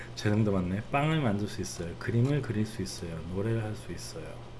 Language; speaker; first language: Korean; non-native, learner; Spanish